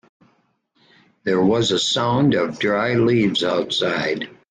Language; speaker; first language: English; native; English